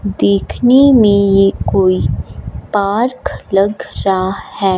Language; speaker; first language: Hindi; non-native, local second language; Punjabi